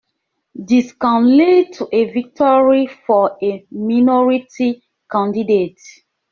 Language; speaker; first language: English; non-native, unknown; French